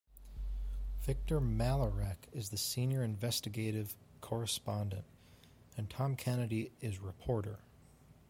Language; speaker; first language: English; native; English